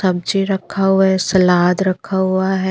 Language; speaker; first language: Hindi; non-native, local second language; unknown